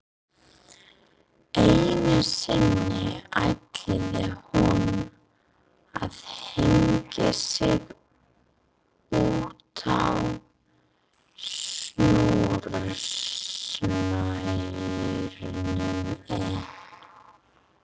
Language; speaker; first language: Icelandic; non-native, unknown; English